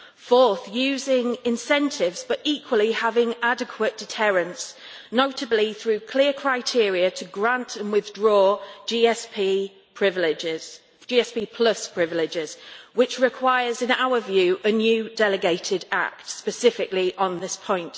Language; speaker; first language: English; native; English